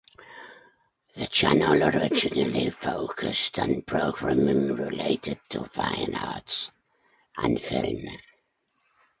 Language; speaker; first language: English; native; English